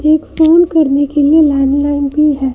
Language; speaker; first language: Hindi; non-native, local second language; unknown